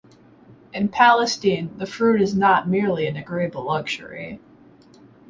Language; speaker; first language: English; native; English